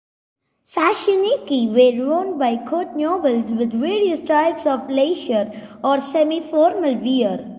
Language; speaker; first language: English; non-native, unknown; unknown